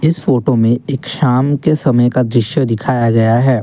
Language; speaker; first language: Hindi; non-native, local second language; Assamese